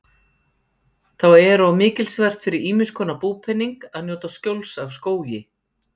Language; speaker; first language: Icelandic; native; Icelandic